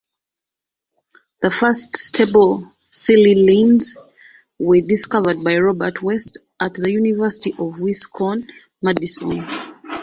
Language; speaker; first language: English; non-native, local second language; Ganda